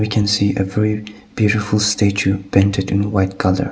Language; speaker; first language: English; non-native, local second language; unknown